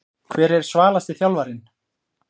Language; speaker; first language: Icelandic; native; Icelandic